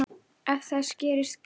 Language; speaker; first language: Icelandic; native; Icelandic